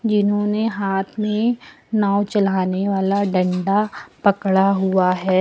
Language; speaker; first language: Hindi; native; Hindi